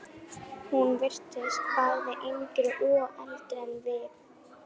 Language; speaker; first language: Icelandic; non-native, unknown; German